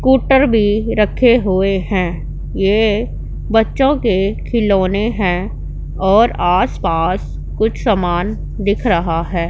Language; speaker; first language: Hindi; non-native, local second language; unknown